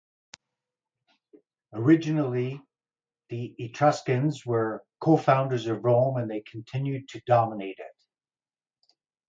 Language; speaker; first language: English; native; English